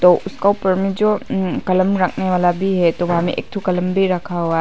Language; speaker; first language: Hindi; non-native, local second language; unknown